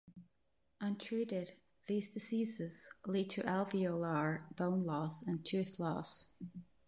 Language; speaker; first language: English; non-native, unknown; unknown